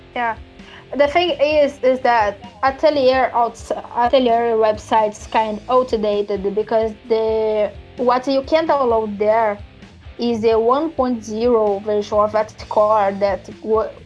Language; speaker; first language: English; non-native, fluent; Portuguese